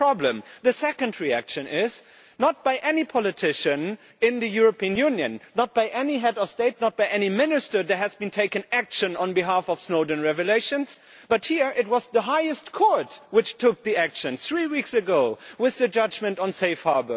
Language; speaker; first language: English; non-native, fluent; German